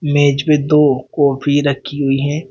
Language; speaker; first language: Hindi; native; Hindi